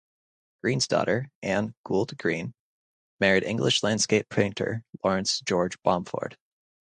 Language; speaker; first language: English; native; English